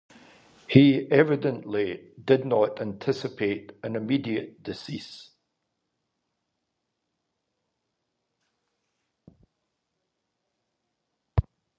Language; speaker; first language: English; native; English